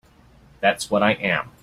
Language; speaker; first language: English; native; English